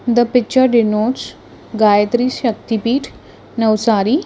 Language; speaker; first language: English; non-native, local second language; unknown